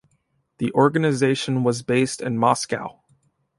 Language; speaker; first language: English; native; English